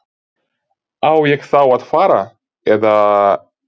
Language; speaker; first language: Icelandic; non-native, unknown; Ukrainian